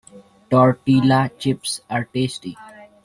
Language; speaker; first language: English; non-native, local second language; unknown